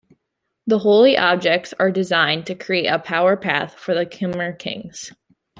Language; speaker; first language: English; native; English